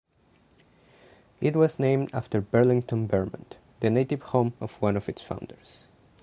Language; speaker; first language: English; non-native, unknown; Spanish